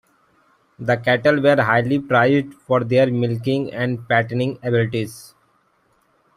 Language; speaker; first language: English; non-native, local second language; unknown